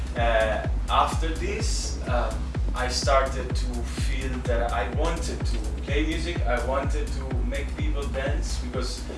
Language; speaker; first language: English; non-native, fluent; Italian